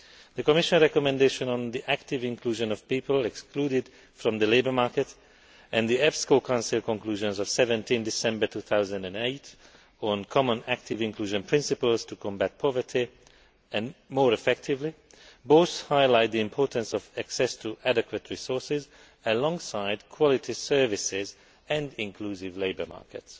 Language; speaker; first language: English; non-native, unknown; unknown